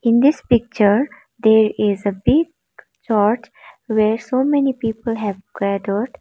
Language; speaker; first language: English; non-native, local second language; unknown